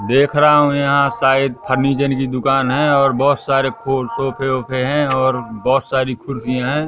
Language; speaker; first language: Hindi; native; Hindi